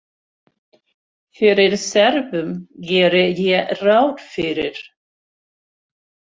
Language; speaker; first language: Icelandic; non-native, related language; Swedish